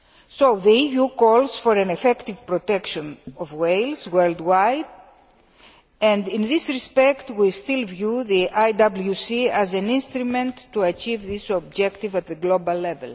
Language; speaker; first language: English; non-native, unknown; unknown